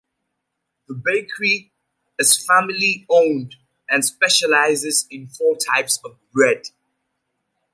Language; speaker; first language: English; native; English